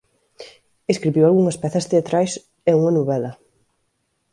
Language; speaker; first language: Galician; native; Galician